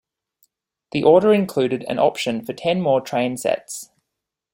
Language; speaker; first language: English; native; English